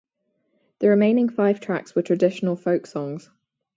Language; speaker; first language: English; native; English